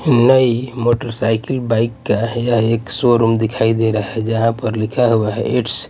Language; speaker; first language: Hindi; non-native, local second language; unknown